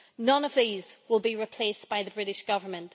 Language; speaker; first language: English; native; English